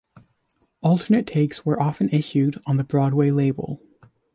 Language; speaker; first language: English; native; English